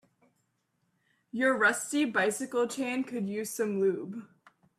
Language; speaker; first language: English; native; English